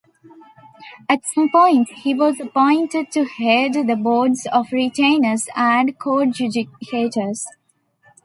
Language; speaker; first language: English; non-native, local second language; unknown